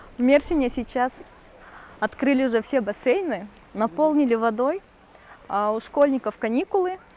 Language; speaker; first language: Russian; non-native, local second language; Kyrgyz